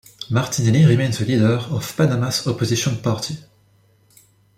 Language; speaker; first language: English; non-native, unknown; French